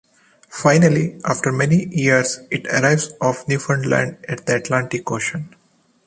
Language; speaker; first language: English; non-native, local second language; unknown